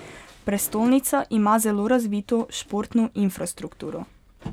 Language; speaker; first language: Slovenian; native; Slovenian